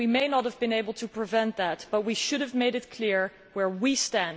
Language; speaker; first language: English; non-native, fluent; Dutch